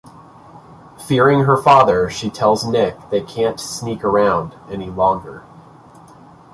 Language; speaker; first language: English; native; English